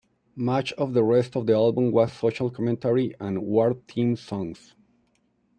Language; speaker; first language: English; non-native, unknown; Spanish